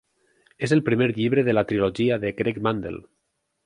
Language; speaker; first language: Catalan; native; Catalan